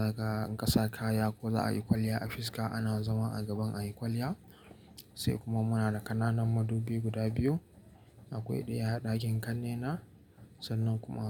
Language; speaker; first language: Hausa; native; Hausa